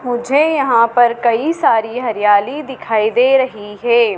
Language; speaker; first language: Hindi; native; Hindi